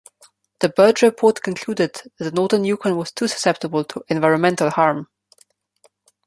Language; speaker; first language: English; non-native, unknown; Slovenian